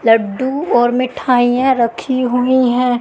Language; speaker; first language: Hindi; native; Hindi